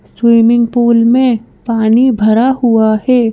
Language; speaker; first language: Hindi; native; Hindi